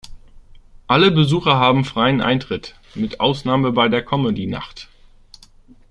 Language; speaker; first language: German; native; German